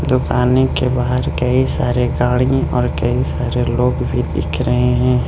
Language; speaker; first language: Hindi; non-native, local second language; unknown